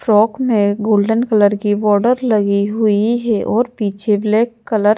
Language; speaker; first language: Hindi; native; Hindi